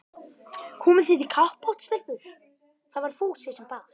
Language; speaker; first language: Icelandic; native; Icelandic